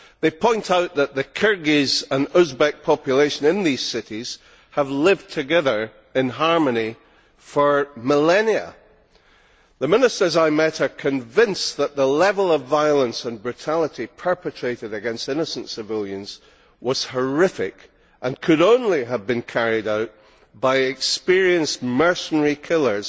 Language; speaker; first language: English; native; English